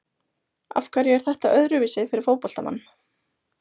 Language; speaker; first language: Icelandic; native; Icelandic